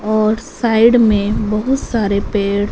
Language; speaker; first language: Hindi; non-native, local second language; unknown